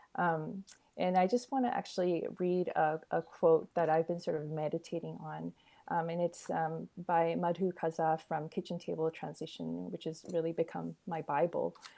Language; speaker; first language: English; early bilingual, other home language; Korean